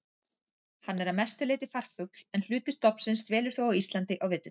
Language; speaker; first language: Icelandic; native; Icelandic